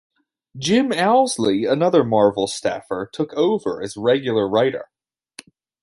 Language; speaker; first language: English; native; English